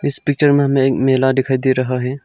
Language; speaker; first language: Hindi; non-native, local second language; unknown